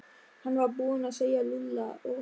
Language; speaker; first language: Icelandic; non-native, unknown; German